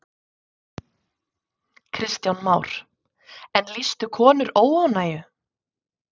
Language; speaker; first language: Icelandic; native; Icelandic